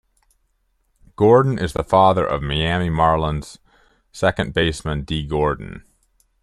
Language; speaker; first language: English; native; English